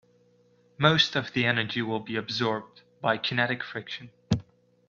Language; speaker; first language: English; non-native, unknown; Dutch